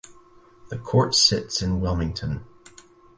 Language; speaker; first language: English; native; English